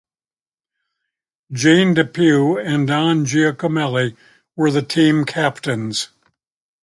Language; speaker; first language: English; native; English